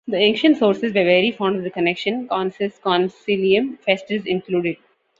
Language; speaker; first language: English; non-native, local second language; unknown